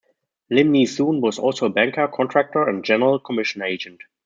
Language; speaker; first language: English; non-native, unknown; German